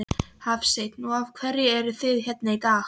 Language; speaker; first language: Icelandic; non-native, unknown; Polish